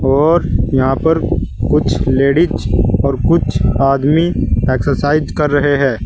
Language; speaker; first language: Hindi; native; Hindi